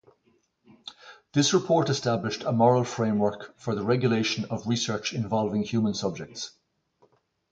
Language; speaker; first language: English; native; English